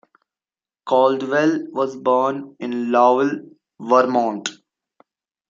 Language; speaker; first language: English; non-native, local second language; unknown